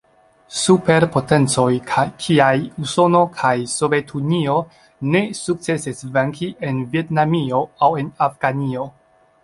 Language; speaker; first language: Esperanto; non-native, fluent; Chinese